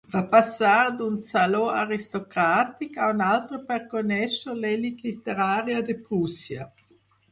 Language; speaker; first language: Catalan; non-native, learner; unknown